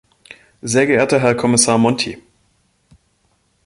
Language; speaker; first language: German; native; German